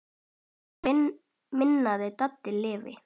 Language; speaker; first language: Icelandic; native; Icelandic